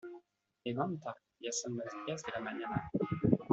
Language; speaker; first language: Spanish; non-native, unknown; French